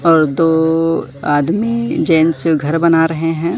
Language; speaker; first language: Hindi; native; Hindi